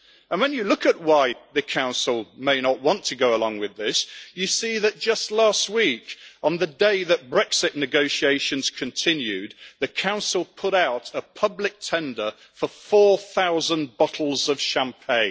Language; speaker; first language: English; native; English